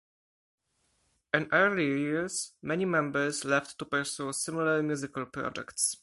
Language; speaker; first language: English; non-native, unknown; Polish